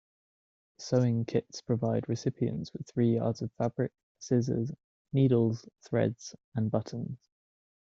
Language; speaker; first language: English; native; English